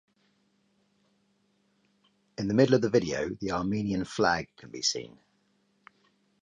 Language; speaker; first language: English; native; English